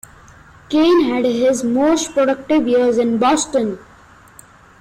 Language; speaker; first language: English; native; English